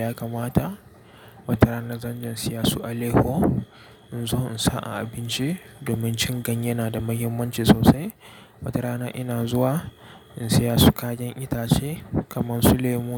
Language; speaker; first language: Hausa; native; Hausa